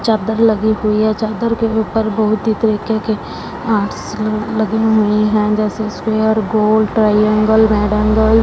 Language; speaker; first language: Hindi; non-native, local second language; Punjabi